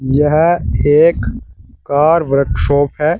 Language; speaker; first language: Hindi; native; Hindi